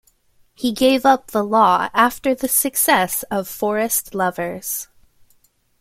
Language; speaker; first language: English; native; English